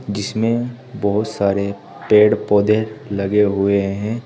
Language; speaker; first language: Hindi; native; Hindi